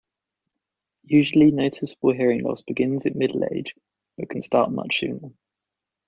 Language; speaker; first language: English; native; English